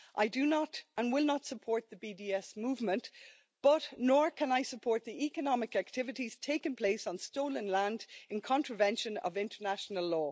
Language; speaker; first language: English; native; English